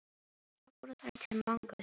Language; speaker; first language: Icelandic; non-native, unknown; Filipino